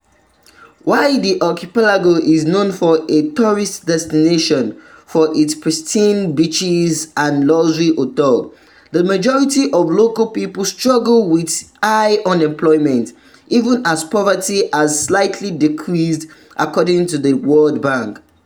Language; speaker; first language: English; non-native, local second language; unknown